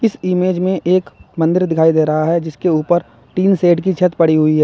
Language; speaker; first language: Hindi; native; Hindi